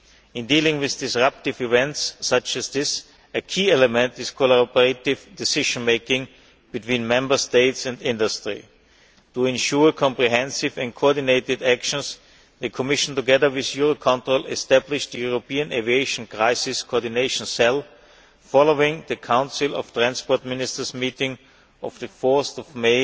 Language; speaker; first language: English; non-native, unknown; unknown